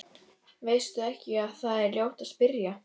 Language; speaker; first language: Icelandic; native; Icelandic